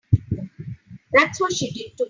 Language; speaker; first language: English; non-native, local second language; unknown